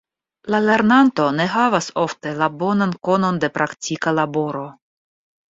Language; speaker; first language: Esperanto; non-native, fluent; Russian